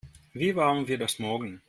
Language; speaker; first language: German; non-native, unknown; Russian